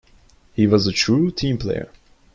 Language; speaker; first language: English; non-native, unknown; Turkish